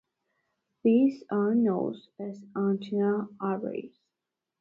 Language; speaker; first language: English; non-native, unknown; Georgian